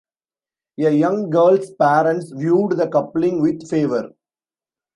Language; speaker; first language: English; non-native, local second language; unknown